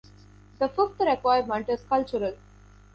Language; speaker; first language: English; non-native, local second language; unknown